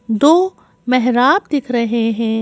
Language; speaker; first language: Hindi; native; Hindi